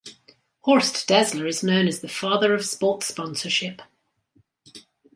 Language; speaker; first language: English; native; English